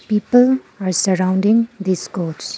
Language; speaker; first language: English; non-native, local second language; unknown